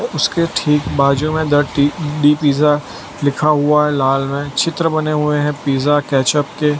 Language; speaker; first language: Hindi; non-native, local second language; Gujarati